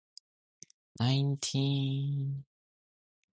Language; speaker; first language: English; non-native, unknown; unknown